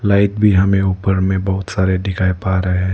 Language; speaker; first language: Hindi; non-native, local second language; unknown